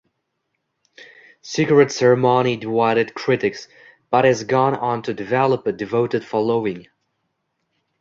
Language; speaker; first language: English; non-native, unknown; Uzbek